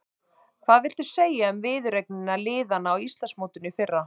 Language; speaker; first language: Icelandic; native; Icelandic